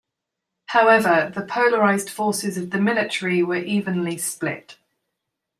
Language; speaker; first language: English; native; English